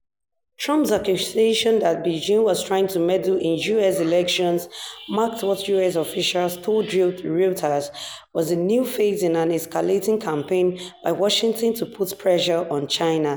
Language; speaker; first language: English; non-native, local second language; Yoruba